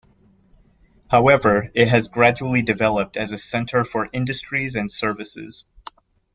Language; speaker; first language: English; native; English